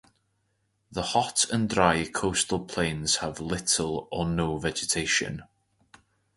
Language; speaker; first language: English; native; English